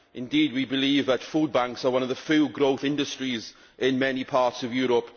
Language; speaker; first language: English; native; English